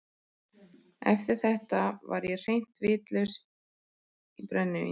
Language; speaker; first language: Icelandic; native; Icelandic